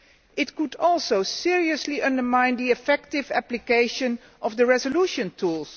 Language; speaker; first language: English; non-native, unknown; Dutch